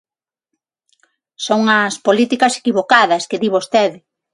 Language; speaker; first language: Galician; non-native, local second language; Spanish